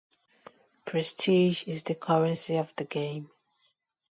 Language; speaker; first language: English; non-native, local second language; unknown